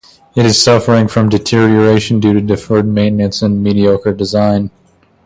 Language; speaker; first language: English; native; English